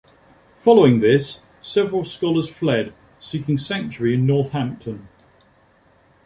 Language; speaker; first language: English; native; English